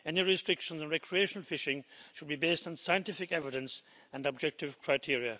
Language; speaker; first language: English; native; English